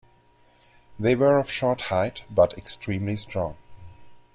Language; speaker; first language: English; non-native, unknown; German